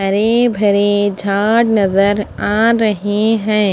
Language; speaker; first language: Hindi; non-native, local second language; Punjabi